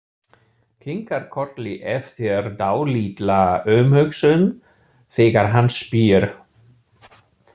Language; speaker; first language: Icelandic; non-native, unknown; German